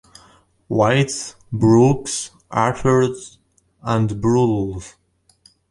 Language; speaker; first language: English; native; English